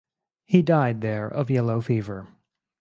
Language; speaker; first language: English; native; English